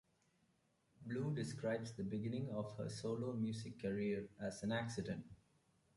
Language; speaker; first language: English; non-native, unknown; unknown